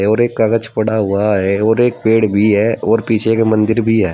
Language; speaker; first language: Hindi; native; Hindi